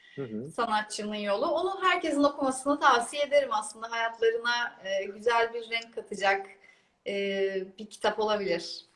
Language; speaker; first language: Turkish; native; Turkish